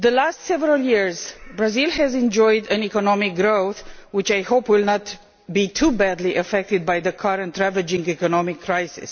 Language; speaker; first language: English; non-native, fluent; Romanian